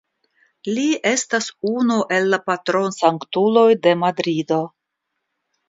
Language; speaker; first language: Esperanto; non-native, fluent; Russian